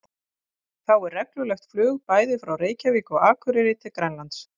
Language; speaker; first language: Icelandic; native; Icelandic